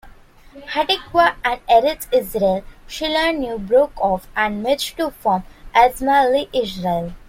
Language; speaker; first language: English; non-native, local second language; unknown